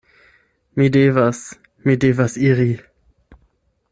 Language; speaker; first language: Esperanto; non-native, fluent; German